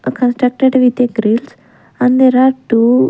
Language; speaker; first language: English; non-native, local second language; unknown